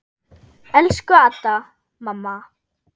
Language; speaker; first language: Icelandic; non-native, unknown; German